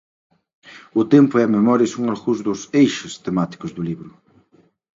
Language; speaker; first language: Galician; native; Galician